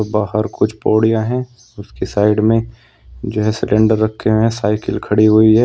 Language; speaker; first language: Hindi; native; Hindi